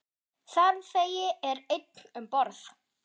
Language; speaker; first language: Icelandic; non-native, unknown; German